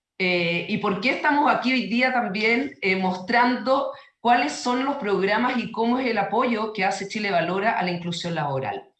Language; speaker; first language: Spanish; native; Spanish